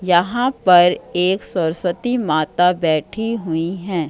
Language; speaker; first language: Hindi; native; Hindi